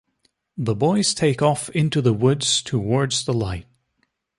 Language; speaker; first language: English; native; English